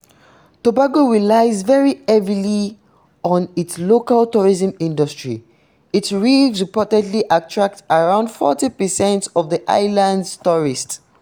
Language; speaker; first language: English; non-native, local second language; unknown